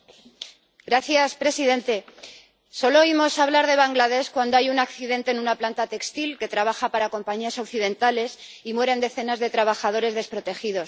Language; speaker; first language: Spanish; native; Spanish